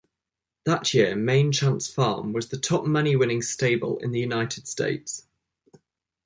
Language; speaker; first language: English; native; English